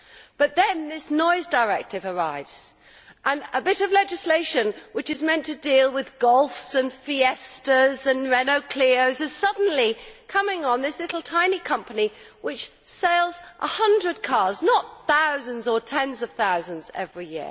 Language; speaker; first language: English; native; English